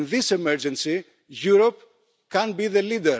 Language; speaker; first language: English; non-native, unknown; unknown